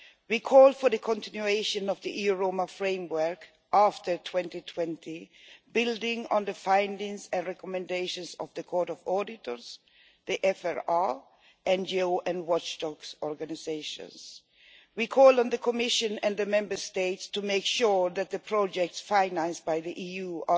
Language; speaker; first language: English; non-native, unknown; Swedish